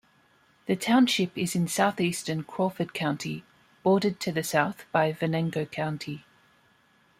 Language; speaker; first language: English; native; English